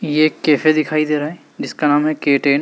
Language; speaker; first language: Hindi; native; Hindi